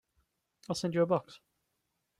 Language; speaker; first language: English; native; English